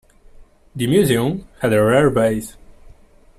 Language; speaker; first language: English; non-native, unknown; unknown